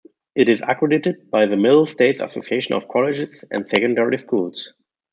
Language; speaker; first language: English; non-native, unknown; German